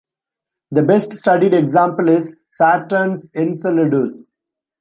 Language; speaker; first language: English; non-native, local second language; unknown